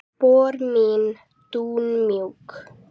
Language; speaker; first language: Icelandic; native; Icelandic